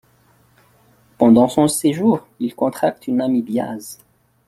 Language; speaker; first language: French; non-native, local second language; Malagasy